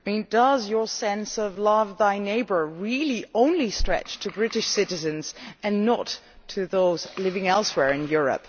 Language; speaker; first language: English; non-native, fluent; Dutch